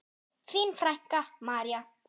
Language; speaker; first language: Icelandic; non-native, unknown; German